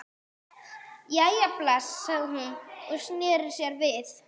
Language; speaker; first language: Icelandic; non-native, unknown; English